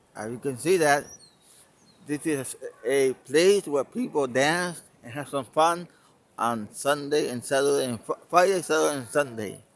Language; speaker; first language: English; non-native, fluent; Spanish